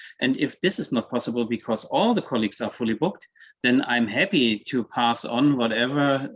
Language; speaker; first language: English; non-native, fluent; German